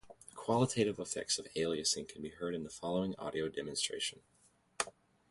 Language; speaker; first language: English; native; English